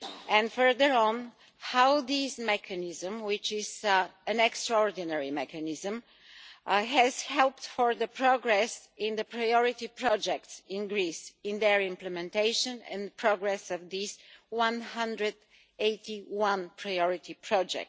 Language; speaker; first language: English; non-native, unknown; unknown